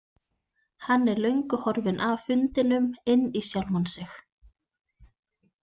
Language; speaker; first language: Icelandic; native; Icelandic